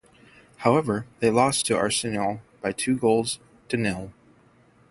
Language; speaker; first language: English; native; English